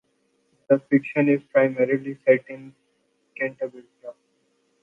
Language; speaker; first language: English; non-native, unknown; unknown